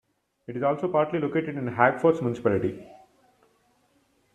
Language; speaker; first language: English; non-native, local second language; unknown